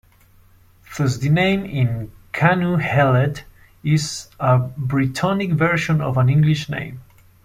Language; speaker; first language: English; non-native, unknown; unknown